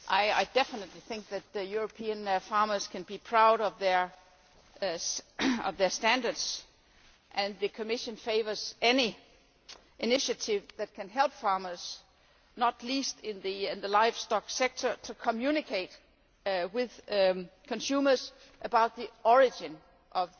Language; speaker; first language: English; non-native, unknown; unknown